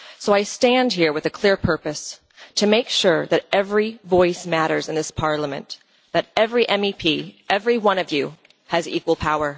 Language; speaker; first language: English; non-native, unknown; Dutch